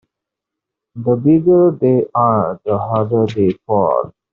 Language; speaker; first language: English; non-native, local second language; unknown